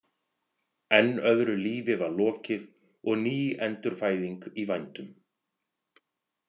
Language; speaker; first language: Icelandic; native; Icelandic